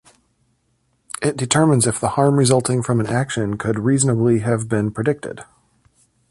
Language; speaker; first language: English; native; English